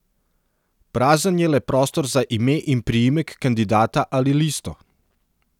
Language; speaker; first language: Slovenian; non-native, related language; Serbian